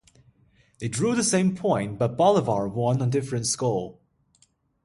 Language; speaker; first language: English; non-native, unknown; Chinese